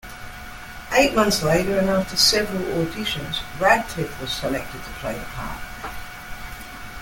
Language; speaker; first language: English; native; English